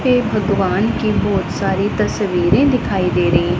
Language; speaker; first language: Hindi; non-native, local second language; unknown